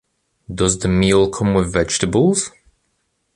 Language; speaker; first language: English; native; English